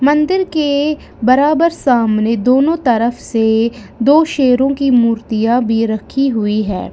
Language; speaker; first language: Hindi; native; Hindi